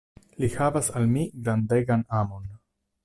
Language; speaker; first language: Esperanto; non-native, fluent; Italian